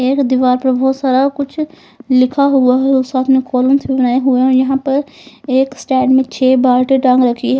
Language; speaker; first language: Hindi; native; Hindi